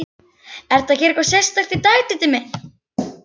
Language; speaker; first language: Icelandic; native; Icelandic